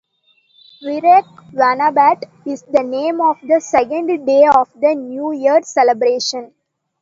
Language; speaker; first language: English; non-native, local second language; Tamil